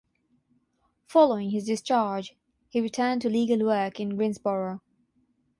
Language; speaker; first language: English; non-native, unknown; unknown